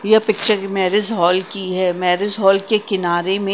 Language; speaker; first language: Hindi; non-native, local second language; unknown